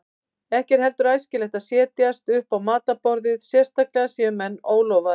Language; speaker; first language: Icelandic; native; Icelandic